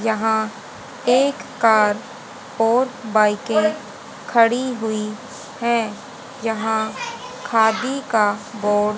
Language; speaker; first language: Hindi; native; Hindi